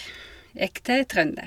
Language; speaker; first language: Norwegian; non-native, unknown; Finnish